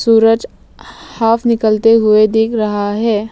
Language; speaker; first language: Hindi; early bilingual, other home language; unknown